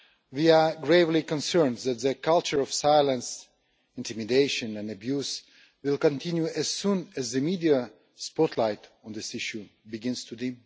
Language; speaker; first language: English; non-native, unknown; Russian